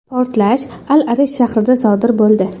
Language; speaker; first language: Uzbek; native; Uzbek